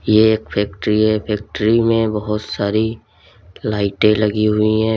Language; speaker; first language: Hindi; native; Hindi